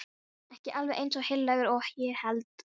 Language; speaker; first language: Icelandic; non-native, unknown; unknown